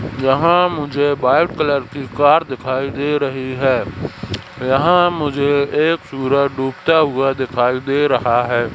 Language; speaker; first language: Hindi; native; Hindi